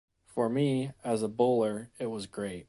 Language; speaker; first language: English; native; English